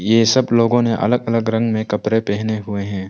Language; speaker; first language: Hindi; non-native, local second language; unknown